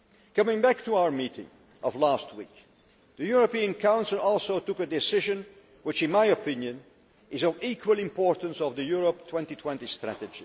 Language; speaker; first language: English; non-native, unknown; Dutch